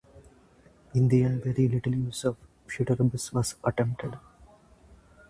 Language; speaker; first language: English; non-native, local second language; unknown